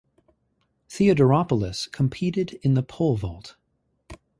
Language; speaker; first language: English; native; English